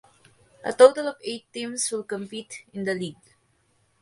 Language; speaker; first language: English; non-native, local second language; Filipino